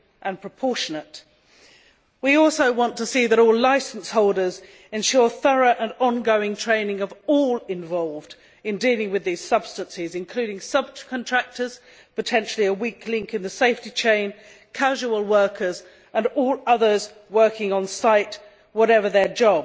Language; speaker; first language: English; native; English